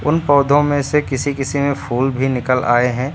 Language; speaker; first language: Hindi; native; Hindi